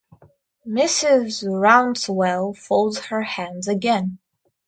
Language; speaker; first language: English; non-native, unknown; Russian